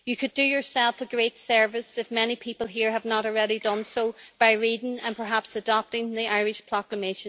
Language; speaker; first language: English; native; English